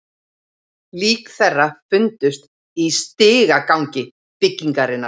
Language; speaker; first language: Icelandic; native; Icelandic